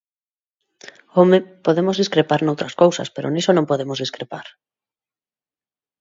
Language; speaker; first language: Galician; non-native, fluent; Spanish